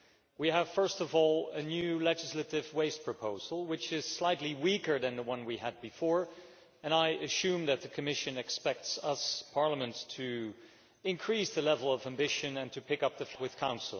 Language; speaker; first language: English; non-native, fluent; Dutch